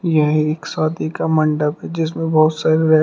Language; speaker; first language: Hindi; native; Hindi